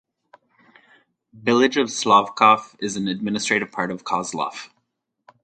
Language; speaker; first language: English; native; English